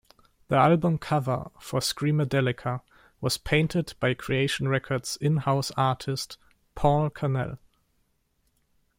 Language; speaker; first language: English; non-native, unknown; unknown